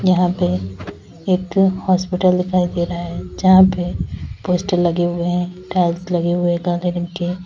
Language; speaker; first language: Hindi; native; Hindi